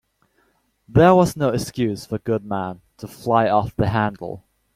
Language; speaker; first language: English; native; English